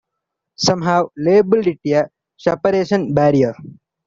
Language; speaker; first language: English; non-native, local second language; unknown